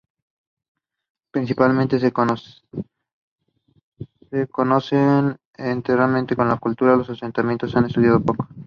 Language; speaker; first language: English; non-native, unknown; Spanish